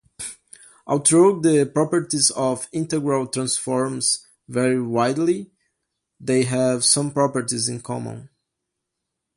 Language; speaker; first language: English; non-native, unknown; Portuguese